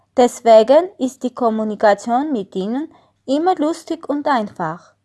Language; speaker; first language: German; non-native, fluent; Armenian